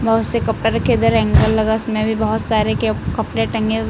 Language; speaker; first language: Hindi; native; Hindi